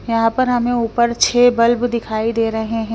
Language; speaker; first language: Hindi; non-native, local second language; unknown